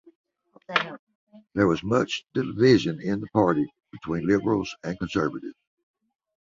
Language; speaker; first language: English; native; English